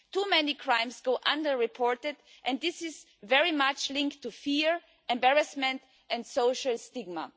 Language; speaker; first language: English; non-native, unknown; German